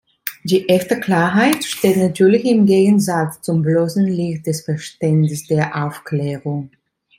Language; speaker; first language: German; non-native, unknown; Italian